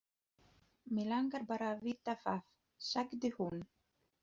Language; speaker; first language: Icelandic; non-native, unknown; Polish